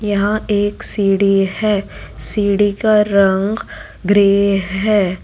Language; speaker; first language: Hindi; non-native, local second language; Gujarati